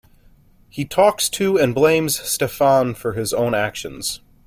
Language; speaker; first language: English; native; English